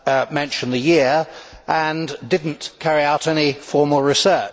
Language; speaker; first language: English; native; English